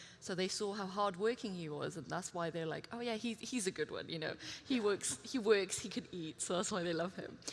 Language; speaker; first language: English; early bilingual, other home language; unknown